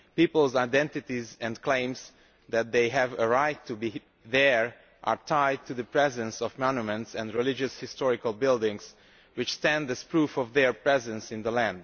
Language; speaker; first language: English; non-native, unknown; Romanian